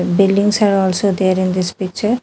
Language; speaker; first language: English; non-native, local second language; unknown